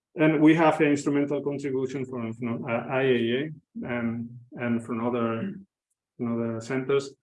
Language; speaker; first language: English; non-native, fluent; Spanish